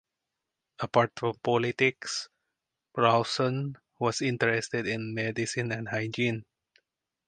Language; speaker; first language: English; non-native, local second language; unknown